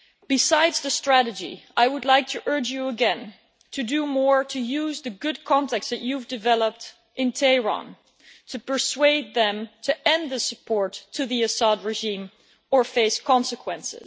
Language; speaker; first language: English; non-native, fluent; Dutch